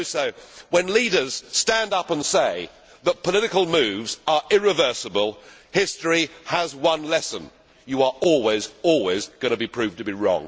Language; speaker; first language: English; native; English